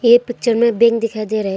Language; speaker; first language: Hindi; non-native, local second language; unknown